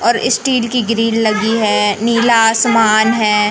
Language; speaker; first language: Hindi; native; Hindi